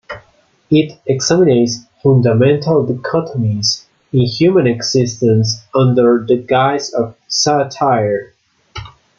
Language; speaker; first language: English; non-native, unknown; Spanish